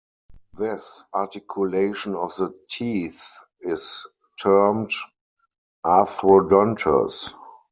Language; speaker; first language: English; non-native, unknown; German